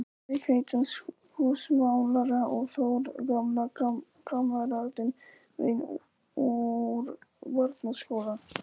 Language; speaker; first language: Icelandic; non-native, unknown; Polish